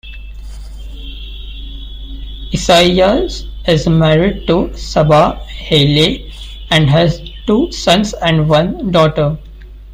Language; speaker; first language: English; non-native, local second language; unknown